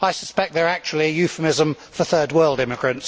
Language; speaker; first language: English; native; English